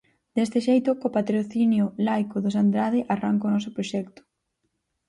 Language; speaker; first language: Galician; native; Galician